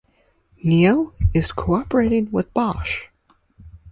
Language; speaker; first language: English; native; English